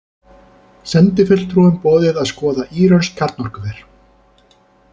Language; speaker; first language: Icelandic; native; Icelandic